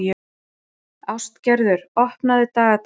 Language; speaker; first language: Icelandic; native; Icelandic